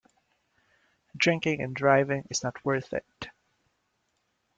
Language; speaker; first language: English; non-native, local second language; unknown